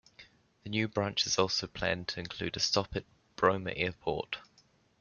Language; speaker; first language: English; native; English